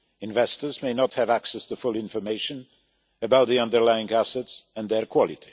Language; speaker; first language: English; non-native, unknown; Polish